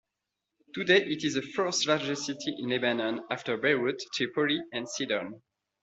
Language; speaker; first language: English; non-native, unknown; French